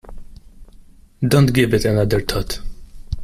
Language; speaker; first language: English; non-native, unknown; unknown